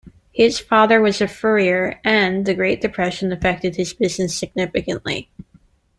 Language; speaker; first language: English; native; English